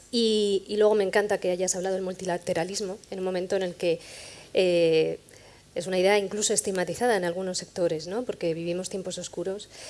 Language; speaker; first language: Spanish; native; Spanish